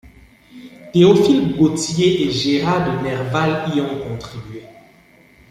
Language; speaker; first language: French; non-native, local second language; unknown